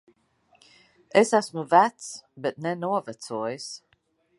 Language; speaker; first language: Latvian; early bilingual, heritage; Latvian